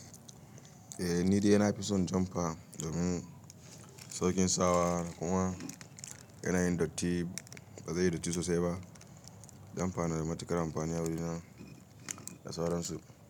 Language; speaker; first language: Hausa; native; Hausa